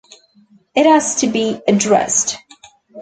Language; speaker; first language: English; native; English